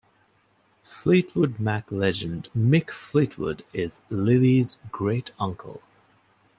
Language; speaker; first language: English; non-native, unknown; Divehi